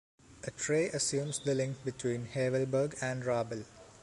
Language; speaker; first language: English; non-native, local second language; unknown